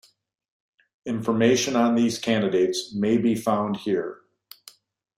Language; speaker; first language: English; native; English